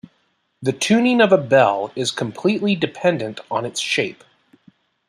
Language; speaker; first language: English; native; English